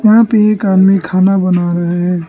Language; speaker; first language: Hindi; non-native, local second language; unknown